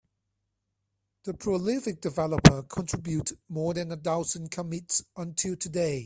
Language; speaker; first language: English; non-native, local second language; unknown